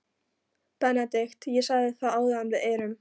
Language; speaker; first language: Icelandic; non-native, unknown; Polish